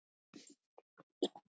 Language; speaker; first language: Icelandic; non-native, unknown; Polish